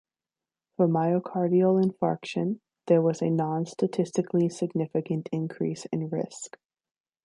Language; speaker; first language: English; native; English